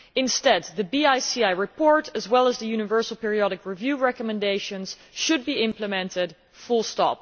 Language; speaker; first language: English; non-native, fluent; Dutch